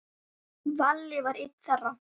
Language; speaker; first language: Icelandic; native; Icelandic